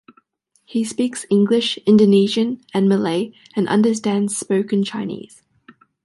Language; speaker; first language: English; native; English